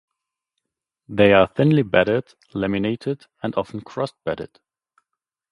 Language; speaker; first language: English; non-native, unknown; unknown